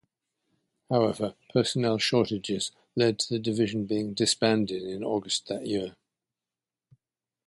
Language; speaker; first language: English; native; English